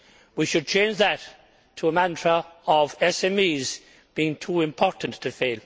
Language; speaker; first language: English; native; English